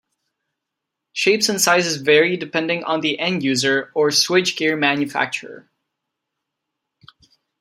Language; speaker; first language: English; non-native, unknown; Czech